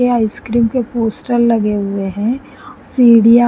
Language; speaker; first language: Hindi; non-native, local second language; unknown